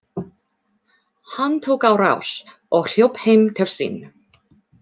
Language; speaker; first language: Icelandic; non-native, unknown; English